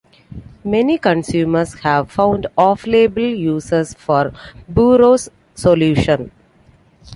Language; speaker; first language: English; non-native, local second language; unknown